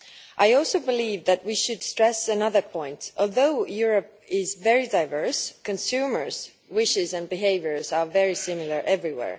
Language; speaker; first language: English; non-native, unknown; Estonian